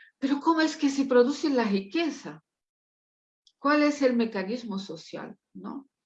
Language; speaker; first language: Spanish; non-native, related language; Portuguese